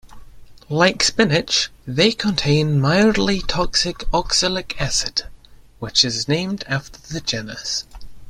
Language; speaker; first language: English; native; English